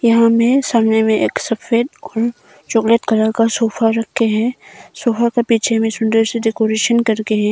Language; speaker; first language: Hindi; non-native, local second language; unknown